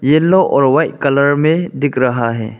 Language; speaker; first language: Hindi; non-native, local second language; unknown